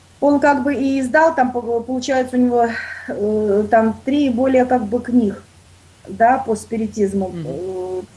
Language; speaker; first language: Russian; native; Russian